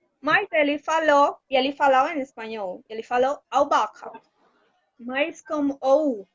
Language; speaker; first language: Portuguese; non-native, fluent; Spanish